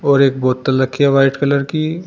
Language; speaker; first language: Hindi; native; Hindi